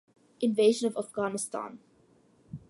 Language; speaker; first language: English; early bilingual, other home language; Malayalam